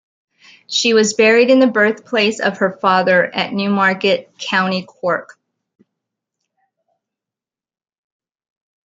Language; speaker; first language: English; native; English